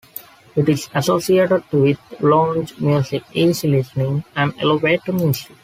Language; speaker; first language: English; non-native, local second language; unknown